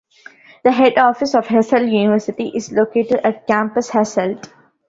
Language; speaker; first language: English; non-native, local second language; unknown